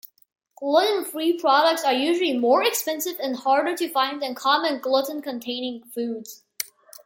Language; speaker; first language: English; non-native, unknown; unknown